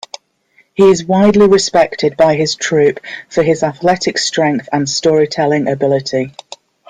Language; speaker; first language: English; native; English